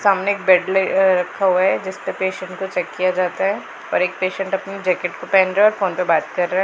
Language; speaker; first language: Hindi; non-native, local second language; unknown